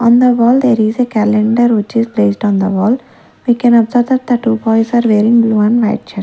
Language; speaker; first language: English; non-native, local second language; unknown